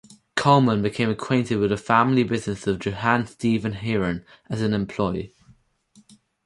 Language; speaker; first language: English; native; English